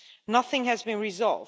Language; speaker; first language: English; non-native, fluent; Dutch